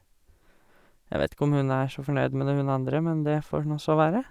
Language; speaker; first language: Norwegian; native; Norwegian